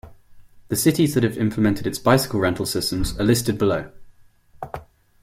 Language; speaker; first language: English; non-native, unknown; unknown